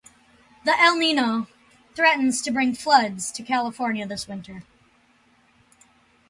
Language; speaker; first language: English; native; English